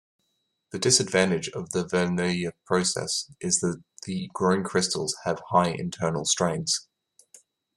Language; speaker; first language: English; native; English